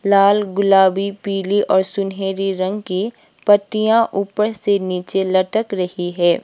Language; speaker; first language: Hindi; non-native, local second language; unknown